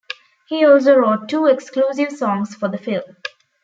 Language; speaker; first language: English; non-native, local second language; Tamil